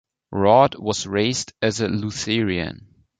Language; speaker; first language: English; non-native, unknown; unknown